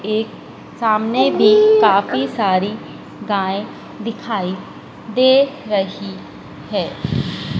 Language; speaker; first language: Hindi; native; Hindi